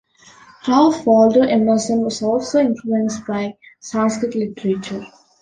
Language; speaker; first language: English; non-native, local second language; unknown